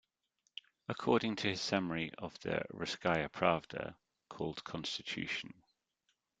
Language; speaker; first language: English; native; English